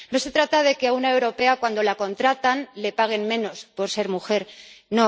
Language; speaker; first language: Spanish; native; Spanish